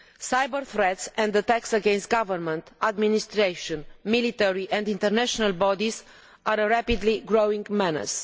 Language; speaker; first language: English; non-native, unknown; Romanian